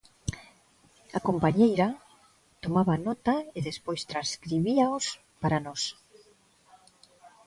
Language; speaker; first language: Galician; non-native, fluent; Spanish